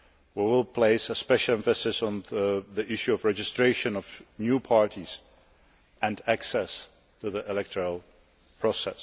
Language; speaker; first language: English; non-native, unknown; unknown